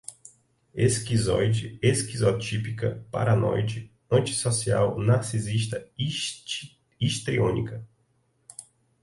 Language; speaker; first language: Portuguese; native; Portuguese